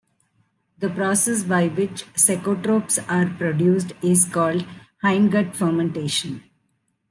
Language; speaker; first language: English; non-native, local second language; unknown